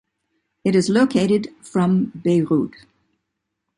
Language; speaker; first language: English; native; English